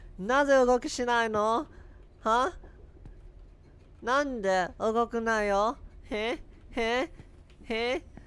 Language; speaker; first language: Japanese; non-native, learner; English